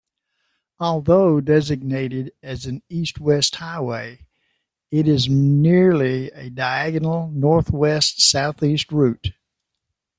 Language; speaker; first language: English; native; English